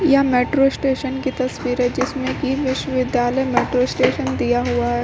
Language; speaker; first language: Hindi; native; Hindi